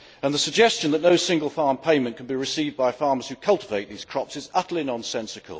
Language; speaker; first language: English; native; English